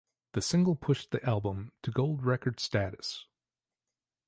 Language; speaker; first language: English; native; English